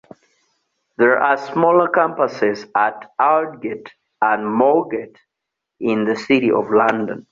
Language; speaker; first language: English; non-native, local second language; Ganda